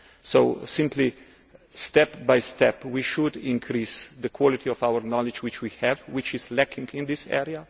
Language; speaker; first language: English; native; English